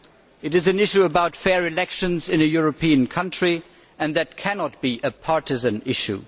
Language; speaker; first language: English; non-native, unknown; German